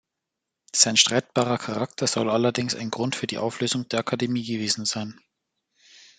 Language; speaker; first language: German; native; German